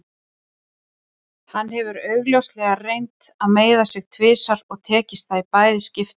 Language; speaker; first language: Icelandic; native; Icelandic